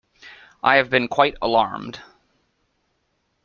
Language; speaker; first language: English; native; English